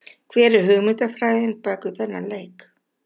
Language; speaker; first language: Icelandic; native; Icelandic